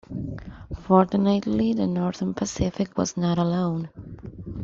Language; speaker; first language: English; non-native, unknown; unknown